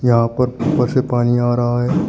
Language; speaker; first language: Hindi; native; Hindi